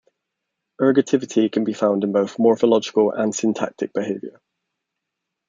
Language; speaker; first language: English; native; English